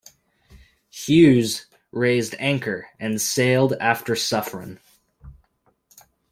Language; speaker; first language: English; native; English